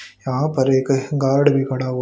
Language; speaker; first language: Hindi; native; Hindi